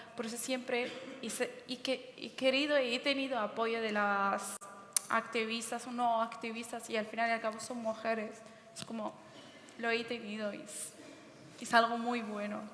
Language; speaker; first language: Spanish; early bilingual, other home language; Berber languages